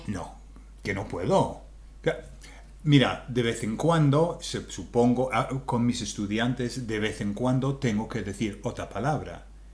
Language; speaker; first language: Spanish; non-native, fluent; English